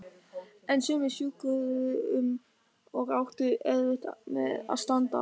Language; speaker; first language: Icelandic; non-native, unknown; German